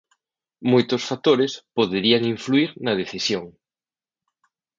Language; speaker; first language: Galician; native; Galician